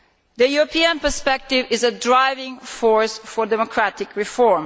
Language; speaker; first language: English; non-native, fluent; Italian